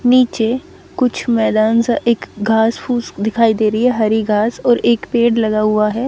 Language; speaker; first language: Hindi; native; Hindi